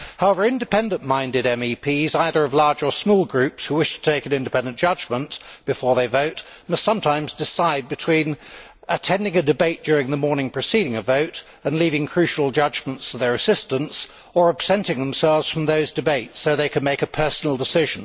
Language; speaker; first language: English; native; English